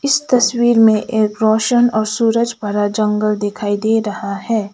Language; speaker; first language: Hindi; non-native, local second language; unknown